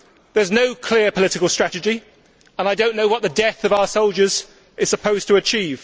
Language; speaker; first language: English; native; English